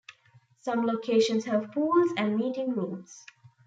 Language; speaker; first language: English; non-native, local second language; Tamil